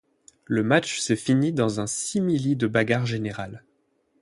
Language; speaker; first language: French; native; French